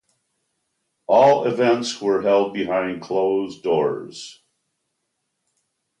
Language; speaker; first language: English; native; English